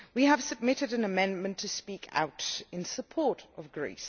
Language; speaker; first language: English; non-native, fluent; Dutch